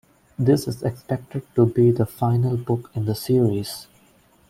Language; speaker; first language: English; non-native, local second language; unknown